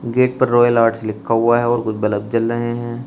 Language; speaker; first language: Hindi; native; Hindi